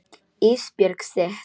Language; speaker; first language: Icelandic; non-native, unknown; Polish